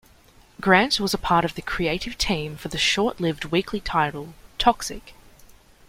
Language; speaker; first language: English; native; English